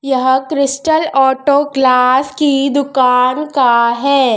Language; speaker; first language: Hindi; native; Hindi